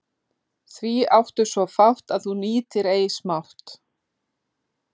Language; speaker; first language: Icelandic; native; Icelandic